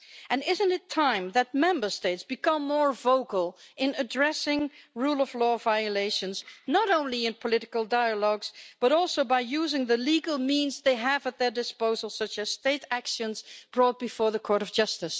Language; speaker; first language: English; non-native, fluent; Dutch